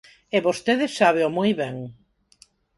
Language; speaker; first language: Galician; non-native, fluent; Spanish